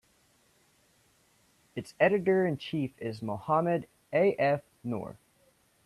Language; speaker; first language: English; native; English